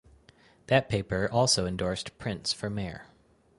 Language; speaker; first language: English; native; English